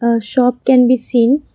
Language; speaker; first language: English; non-native, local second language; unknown